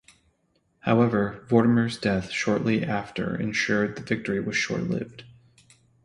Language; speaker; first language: English; native; English